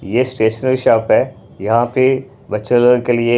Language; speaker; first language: Hindi; non-native, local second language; Punjabi